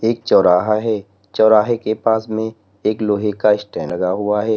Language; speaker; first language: Hindi; native; Hindi